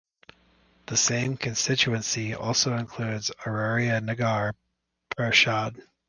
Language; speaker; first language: English; native; English